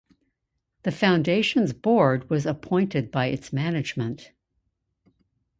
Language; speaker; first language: English; native; English